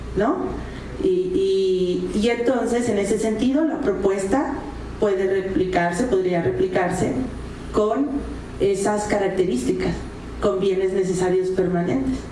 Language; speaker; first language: Spanish; native; Spanish